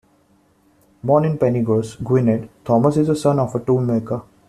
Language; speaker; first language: English; non-native, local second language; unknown